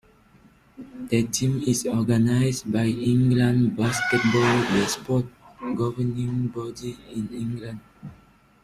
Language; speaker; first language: English; non-native, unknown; French